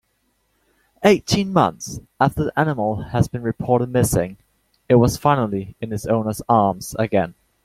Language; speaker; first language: English; native; English